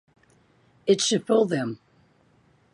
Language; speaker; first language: English; native; English